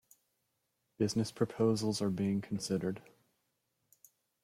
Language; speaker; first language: English; native; English